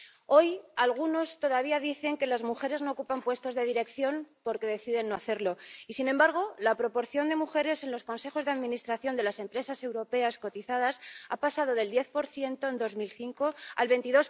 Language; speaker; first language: Spanish; native; Spanish